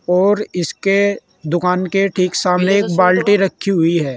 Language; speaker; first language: Hindi; native; Hindi